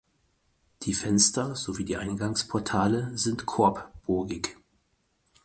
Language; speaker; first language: German; native; German